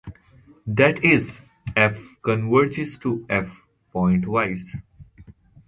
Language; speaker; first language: English; native; English